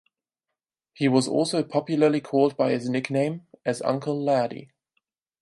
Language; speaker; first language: English; non-native, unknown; German